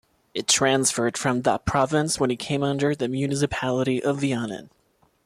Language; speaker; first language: English; non-native, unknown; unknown